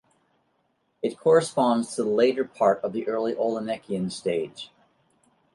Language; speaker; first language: English; native; English